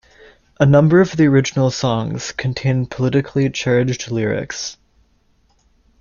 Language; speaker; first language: English; native; English